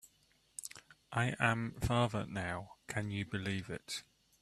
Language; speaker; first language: English; native; English